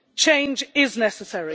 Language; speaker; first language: English; native; English